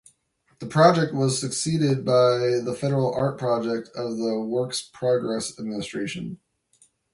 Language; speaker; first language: English; native; English